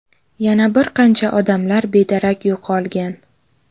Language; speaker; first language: Uzbek; native; Uzbek